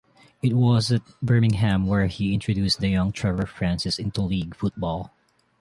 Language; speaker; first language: English; non-native, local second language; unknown